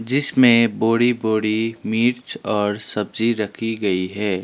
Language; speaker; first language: Hindi; non-native, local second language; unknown